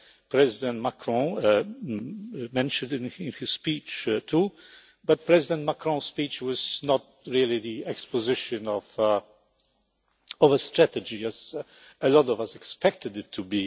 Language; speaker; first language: English; non-native, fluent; Polish